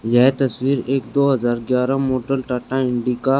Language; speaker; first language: Hindi; native; Hindi